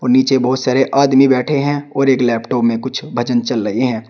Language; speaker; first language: Hindi; native; Hindi